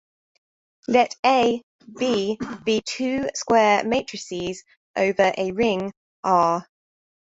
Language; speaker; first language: English; native; English